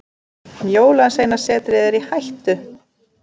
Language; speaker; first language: Icelandic; native; Icelandic